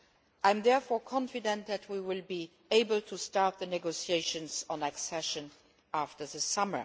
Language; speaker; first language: English; non-native, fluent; Luxembourgish